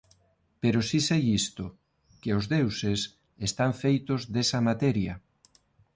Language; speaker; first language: Galician; non-native, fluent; Spanish